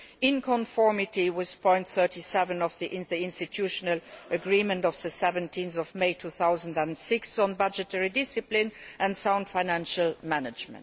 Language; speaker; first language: English; non-native, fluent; Luxembourgish